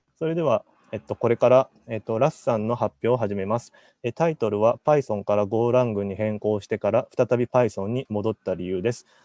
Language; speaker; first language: Japanese; native; Japanese